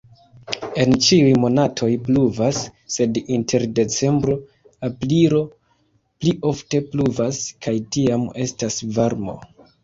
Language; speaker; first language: Esperanto; non-native, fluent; Kinyarwanda